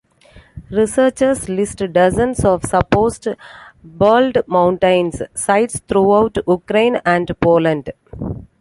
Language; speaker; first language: English; non-native, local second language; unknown